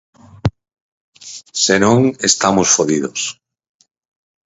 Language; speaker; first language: Galician; native; Galician